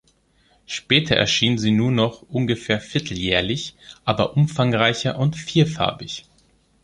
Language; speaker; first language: German; non-native, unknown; Greek